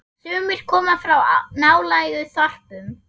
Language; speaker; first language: Icelandic; non-native, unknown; German